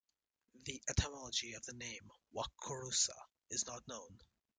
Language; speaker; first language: English; native; English